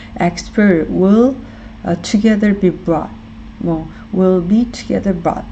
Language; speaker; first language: English; non-native, fluent; Korean